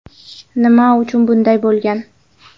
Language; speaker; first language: Uzbek; non-native, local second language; Kara-Kalpak